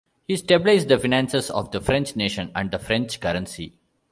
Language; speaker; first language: English; non-native, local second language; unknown